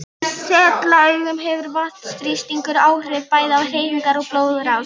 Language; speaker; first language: Icelandic; non-native, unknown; Polish